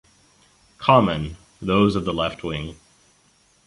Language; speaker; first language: English; native; English